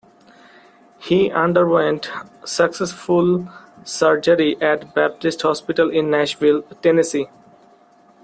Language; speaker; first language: English; non-native, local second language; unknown